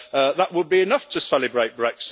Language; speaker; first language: English; native; English